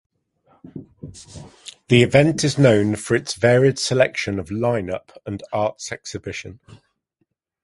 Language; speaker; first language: English; native; English